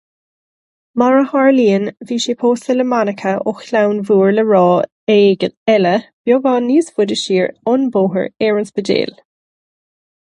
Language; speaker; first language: Irish; non-native, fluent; English